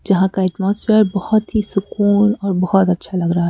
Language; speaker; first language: Hindi; native; Hindi